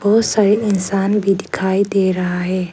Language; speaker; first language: Hindi; non-native, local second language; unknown